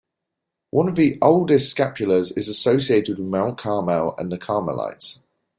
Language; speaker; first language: English; native; English